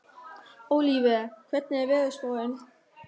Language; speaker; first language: Icelandic; non-native, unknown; German